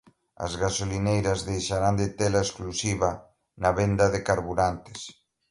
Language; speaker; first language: Galician; native; Galician